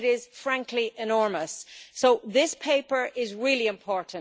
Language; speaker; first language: English; native; English